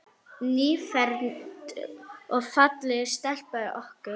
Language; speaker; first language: Icelandic; non-native, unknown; Arabic